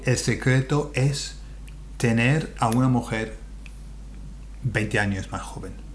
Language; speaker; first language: Spanish; non-native, fluent; English